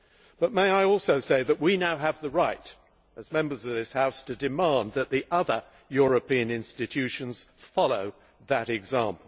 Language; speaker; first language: English; native; English